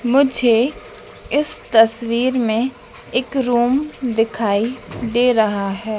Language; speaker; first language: Hindi; native; Hindi